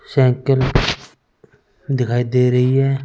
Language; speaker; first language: Hindi; non-native, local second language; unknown